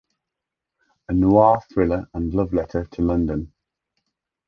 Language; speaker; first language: English; native; English